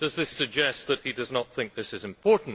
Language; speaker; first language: English; native; English